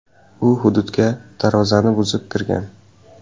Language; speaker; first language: Uzbek; native; Uzbek